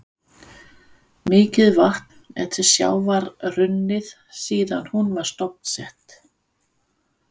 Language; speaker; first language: Icelandic; non-native, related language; Danish